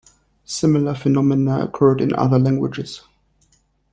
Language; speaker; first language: English; non-native, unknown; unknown